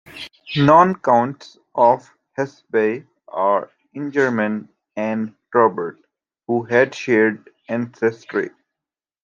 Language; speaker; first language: English; native; English